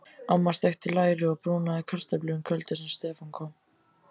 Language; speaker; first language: Icelandic; native; Icelandic